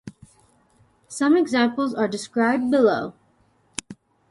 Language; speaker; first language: English; native; English